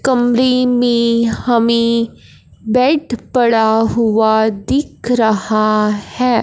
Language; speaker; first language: Hindi; non-native, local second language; Punjabi